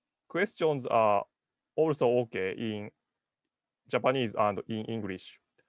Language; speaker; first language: English; non-native, learner; Japanese